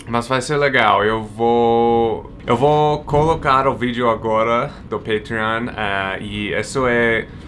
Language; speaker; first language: Portuguese; non-native, fluent; English